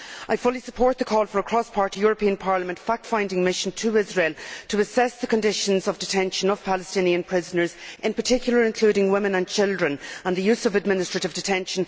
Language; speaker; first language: English; native; English